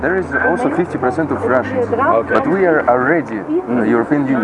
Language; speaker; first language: English; non-native, fluent; Russian